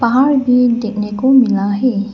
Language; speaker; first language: Hindi; non-native, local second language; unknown